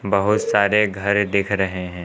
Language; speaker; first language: Hindi; native; Hindi